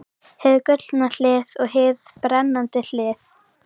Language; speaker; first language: Icelandic; native; Icelandic